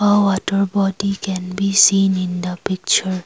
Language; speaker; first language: English; non-native, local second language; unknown